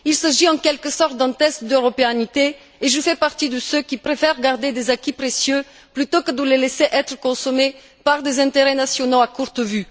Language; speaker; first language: French; non-native, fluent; Bulgarian